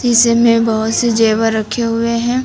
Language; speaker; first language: Hindi; native; Hindi